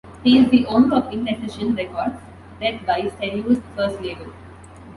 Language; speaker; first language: English; non-native, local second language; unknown